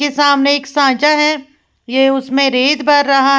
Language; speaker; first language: Hindi; native; Hindi